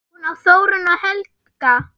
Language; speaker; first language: Icelandic; non-native, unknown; German